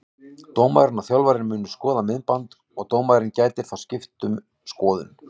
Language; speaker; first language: Icelandic; native; Icelandic